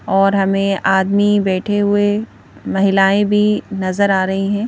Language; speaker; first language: Hindi; native; Hindi